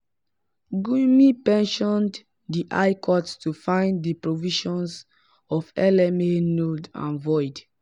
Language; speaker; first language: English; non-native, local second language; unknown